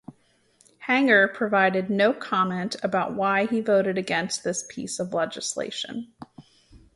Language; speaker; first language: English; native; English